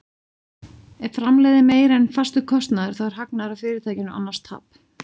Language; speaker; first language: Icelandic; native; Icelandic